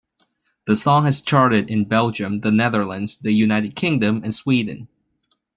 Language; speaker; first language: English; non-native, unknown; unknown